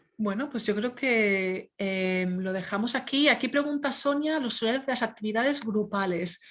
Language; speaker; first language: Spanish; native; Spanish